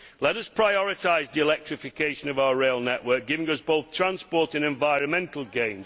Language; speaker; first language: English; native; English